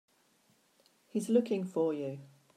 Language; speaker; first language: English; native; English